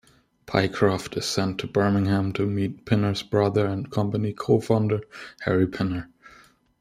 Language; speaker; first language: English; non-native, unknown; German